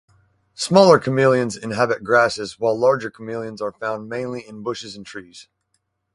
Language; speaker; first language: English; native; English